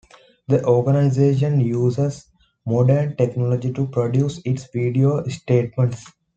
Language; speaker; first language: English; non-native, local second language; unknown